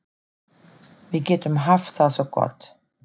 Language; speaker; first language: Icelandic; non-native, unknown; German